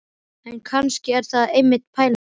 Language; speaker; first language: Icelandic; native; Icelandic